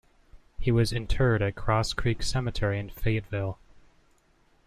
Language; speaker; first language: English; native; English